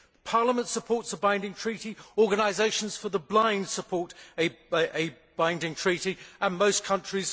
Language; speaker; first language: English; native; English